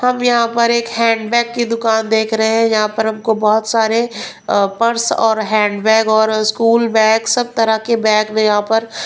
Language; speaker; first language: Hindi; non-native, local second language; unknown